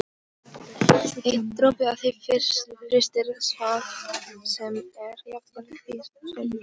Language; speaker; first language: Icelandic; non-native, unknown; Polish